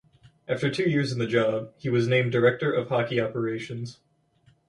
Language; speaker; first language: English; native; English